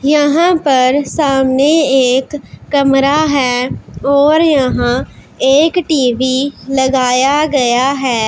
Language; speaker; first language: Hindi; non-native, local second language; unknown